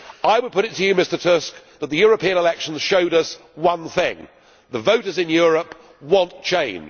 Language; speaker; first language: English; native; English